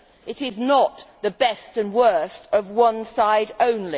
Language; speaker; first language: English; native; English